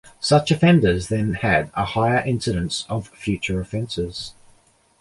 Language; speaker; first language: English; native; English